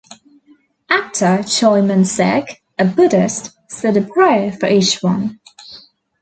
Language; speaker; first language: English; native; English